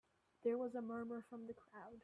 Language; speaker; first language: English; native; English